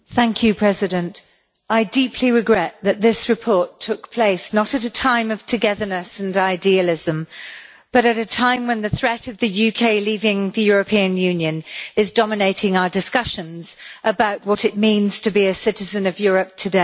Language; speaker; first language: English; native; English